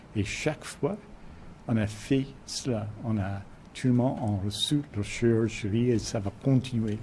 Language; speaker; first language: French; non-native, fluent; English